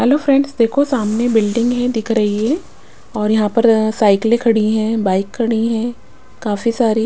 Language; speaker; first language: Hindi; non-native, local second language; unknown